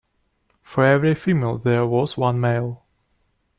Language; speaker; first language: English; non-native, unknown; Russian